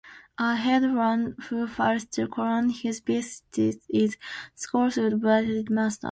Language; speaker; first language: English; non-native, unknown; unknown